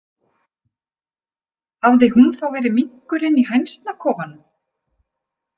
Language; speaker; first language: Icelandic; native; Icelandic